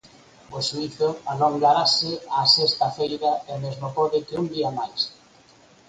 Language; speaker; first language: Galician; native; Galician